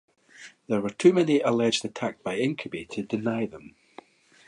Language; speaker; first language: English; native; English